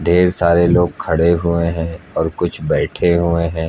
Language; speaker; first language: Hindi; native; Hindi